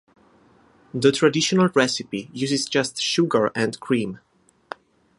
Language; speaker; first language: English; non-native, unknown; Italian